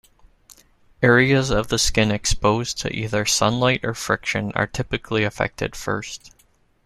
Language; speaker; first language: English; native; English